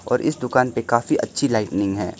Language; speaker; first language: Hindi; non-native, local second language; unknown